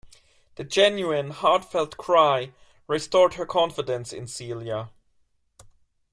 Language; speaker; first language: English; non-native, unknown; German